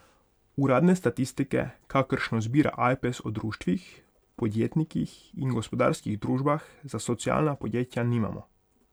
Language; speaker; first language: Slovenian; non-native, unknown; Hungarian